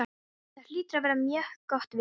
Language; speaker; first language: Icelandic; non-native, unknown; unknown